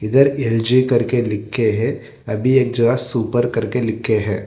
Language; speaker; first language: Hindi; non-native, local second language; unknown